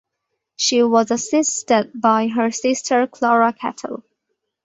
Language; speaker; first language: English; non-native, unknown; Bangla